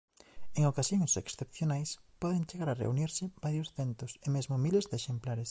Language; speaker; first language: Galician; native; Galician